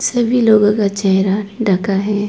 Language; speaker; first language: Hindi; non-native, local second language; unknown